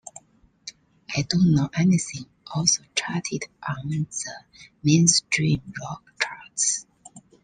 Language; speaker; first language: English; non-native, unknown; Chinese